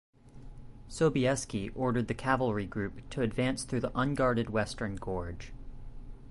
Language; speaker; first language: English; native; English